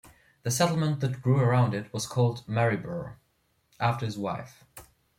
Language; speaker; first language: English; non-native, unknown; German